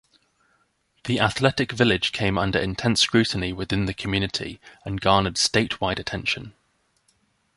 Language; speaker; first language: English; native; English